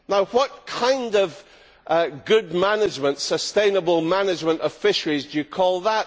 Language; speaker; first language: English; native; English